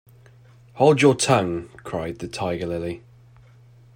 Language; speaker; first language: English; native; English